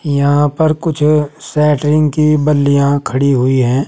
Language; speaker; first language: Hindi; native; Hindi